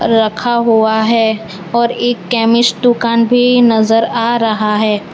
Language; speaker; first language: Hindi; non-native, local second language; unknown